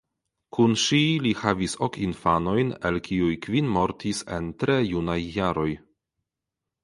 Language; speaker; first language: Esperanto; non-native, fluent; Polish